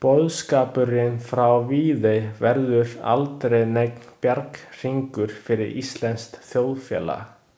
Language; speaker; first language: Icelandic; non-native, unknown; Chinese